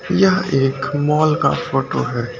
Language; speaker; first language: Hindi; native; Hindi